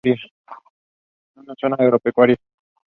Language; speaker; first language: English; non-native, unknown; Spanish